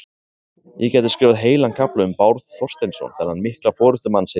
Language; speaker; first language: Icelandic; native; Icelandic